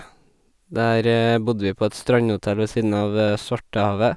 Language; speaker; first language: Norwegian; native; Norwegian